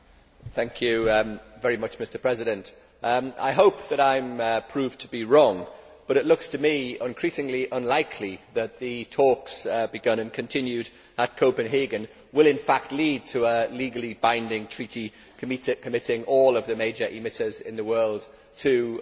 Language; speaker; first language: English; native; English